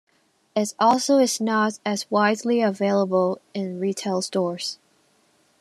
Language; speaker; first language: English; non-native, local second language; Cantonese